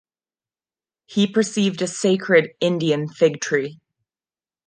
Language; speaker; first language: English; non-native, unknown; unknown